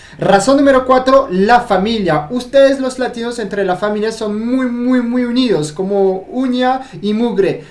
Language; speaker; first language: Spanish; non-native, fluent; French